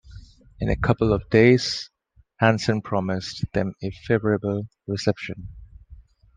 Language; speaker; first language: English; non-native, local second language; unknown